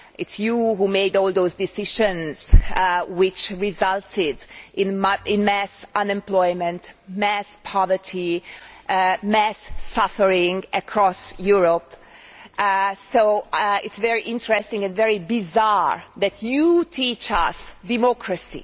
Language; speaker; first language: English; non-native, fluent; Hungarian